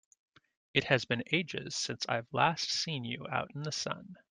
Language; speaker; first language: English; native; English